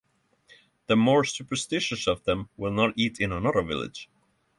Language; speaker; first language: English; non-native, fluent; Norwegian